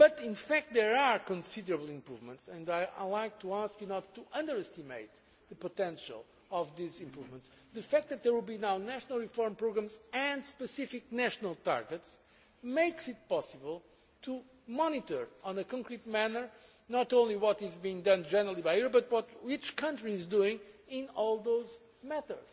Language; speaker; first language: English; non-native, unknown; Portuguese